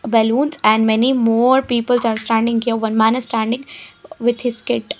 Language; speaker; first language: English; non-native, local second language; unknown